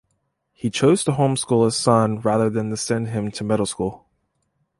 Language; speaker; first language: English; native; English